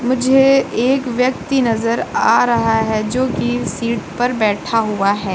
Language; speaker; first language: Hindi; native; Hindi